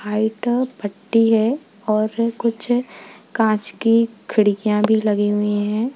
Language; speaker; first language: Hindi; native; Hindi